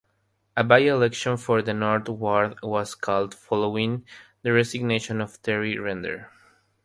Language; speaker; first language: English; non-native, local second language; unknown